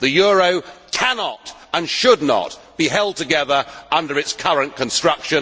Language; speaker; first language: English; native; English